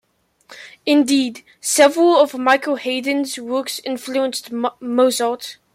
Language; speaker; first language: English; native; English